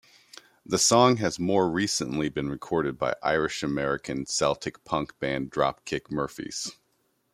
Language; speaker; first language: English; native; English